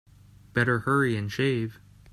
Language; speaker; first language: English; native; English